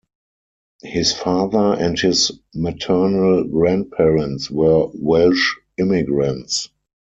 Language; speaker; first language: English; non-native, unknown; German